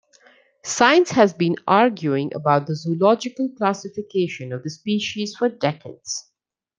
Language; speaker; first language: English; non-native, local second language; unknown